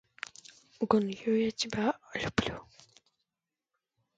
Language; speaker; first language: English; native; English